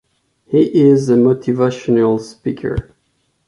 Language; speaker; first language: English; non-native, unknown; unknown